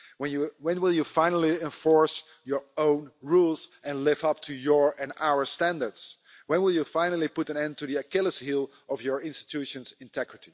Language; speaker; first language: English; non-native, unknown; Dutch